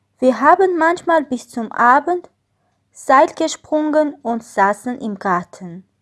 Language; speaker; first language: German; non-native, fluent; Armenian